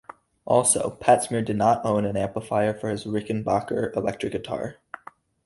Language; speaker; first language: English; native; English